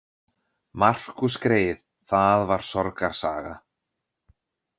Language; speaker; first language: Icelandic; native; Icelandic